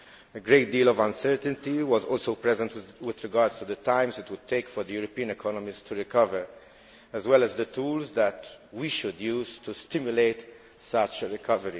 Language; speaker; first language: English; non-native, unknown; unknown